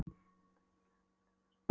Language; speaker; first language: Icelandic; non-native, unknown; Polish